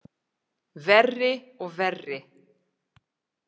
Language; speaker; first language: Icelandic; non-native, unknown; English